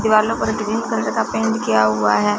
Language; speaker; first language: Hindi; non-native, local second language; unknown